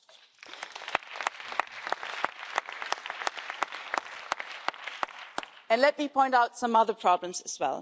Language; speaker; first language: English; non-native, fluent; German